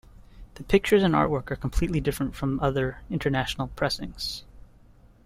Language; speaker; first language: English; native; English